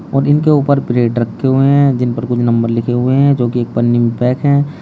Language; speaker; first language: Hindi; native; Hindi